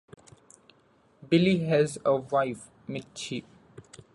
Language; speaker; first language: English; non-native, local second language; Marathi